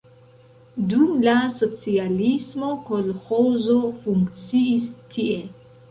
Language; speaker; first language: Esperanto; non-native, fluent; Central Kurdish